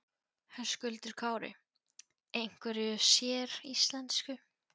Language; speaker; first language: Icelandic; non-native, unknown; Polish